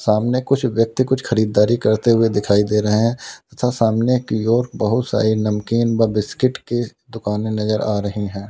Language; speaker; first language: Hindi; native; Hindi